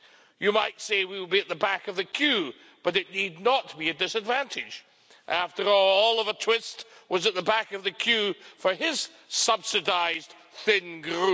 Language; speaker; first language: English; native; English